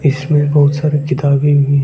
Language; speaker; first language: Hindi; non-native, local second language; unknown